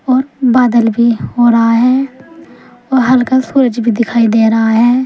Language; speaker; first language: Hindi; native; Hindi